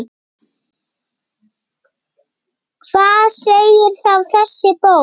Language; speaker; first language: Icelandic; native; Icelandic